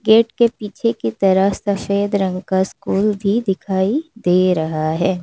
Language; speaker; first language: Hindi; native; Hindi